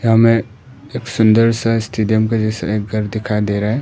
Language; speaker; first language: Hindi; non-native, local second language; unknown